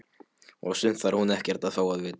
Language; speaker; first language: Icelandic; non-native, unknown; Polish